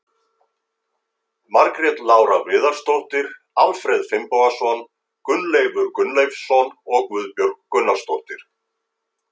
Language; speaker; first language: Icelandic; native; Icelandic